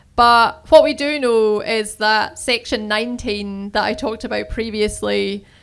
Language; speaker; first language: English; native; English